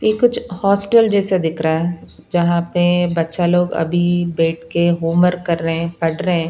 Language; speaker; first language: Hindi; non-native, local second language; Punjabi